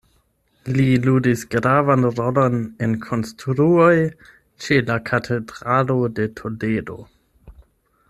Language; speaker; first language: Esperanto; non-native, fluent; German